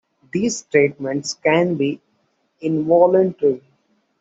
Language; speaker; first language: English; non-native, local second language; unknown